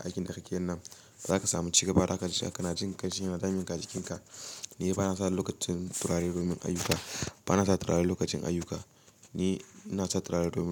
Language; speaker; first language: Hausa; native; Hausa